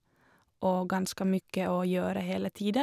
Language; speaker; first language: Norwegian; non-native, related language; Swedish